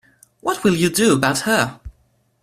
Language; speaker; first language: English; non-native, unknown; French